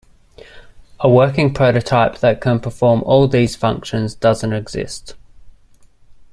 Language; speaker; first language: English; native; English